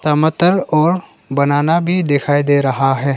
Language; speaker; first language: Hindi; non-native, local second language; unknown